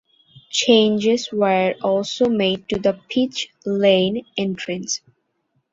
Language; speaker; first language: English; non-native, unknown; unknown